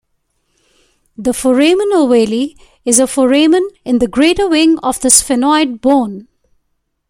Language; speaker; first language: English; non-native, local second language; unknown